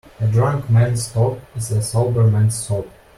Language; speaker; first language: English; non-native, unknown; Russian